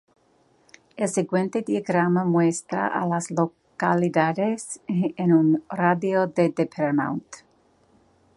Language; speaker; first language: Spanish; non-native, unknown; English